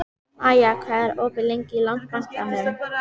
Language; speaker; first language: Icelandic; native; Icelandic